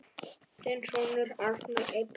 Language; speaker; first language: Icelandic; native; Icelandic